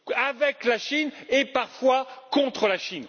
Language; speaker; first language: French; native; French